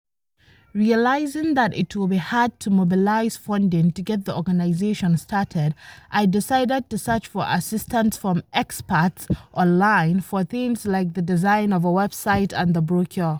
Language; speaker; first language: English; non-native, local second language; Hausa